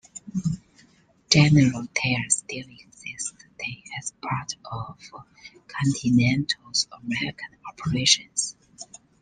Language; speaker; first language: English; non-native, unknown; Chinese